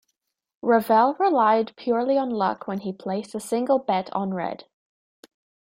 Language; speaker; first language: English; native; English